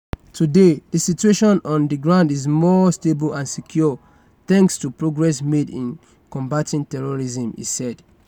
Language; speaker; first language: English; non-native, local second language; Yoruba